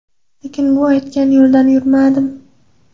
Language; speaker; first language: Uzbek; non-native, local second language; Kara-Kalpak